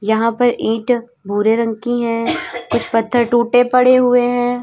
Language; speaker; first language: Hindi; native; Hindi